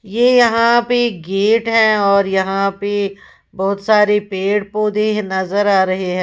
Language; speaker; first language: Hindi; native; Hindi